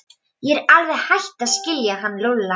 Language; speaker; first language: Icelandic; non-native, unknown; Polish